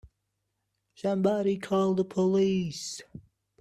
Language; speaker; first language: English; non-native, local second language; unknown